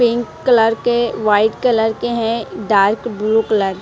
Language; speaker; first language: Hindi; non-native, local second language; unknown